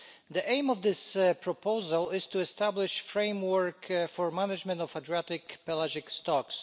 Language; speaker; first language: English; non-native, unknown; Polish